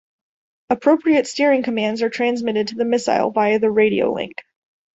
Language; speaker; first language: English; native; English